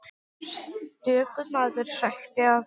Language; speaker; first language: Icelandic; non-native, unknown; English